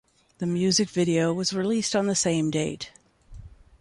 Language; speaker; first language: English; native; English